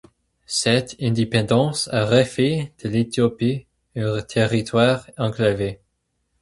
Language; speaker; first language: French; non-native, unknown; English